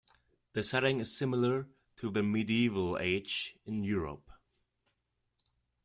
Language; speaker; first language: English; non-native, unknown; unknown